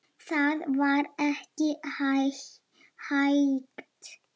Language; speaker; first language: Icelandic; non-native, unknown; Lithuanian